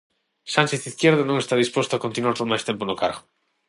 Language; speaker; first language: Galician; non-native, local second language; Spanish